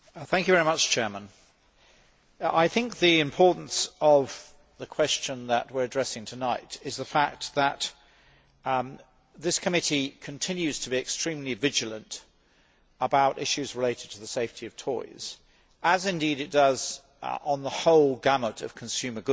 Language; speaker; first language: English; native; English